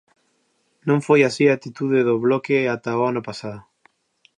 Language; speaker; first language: Galician; native; Galician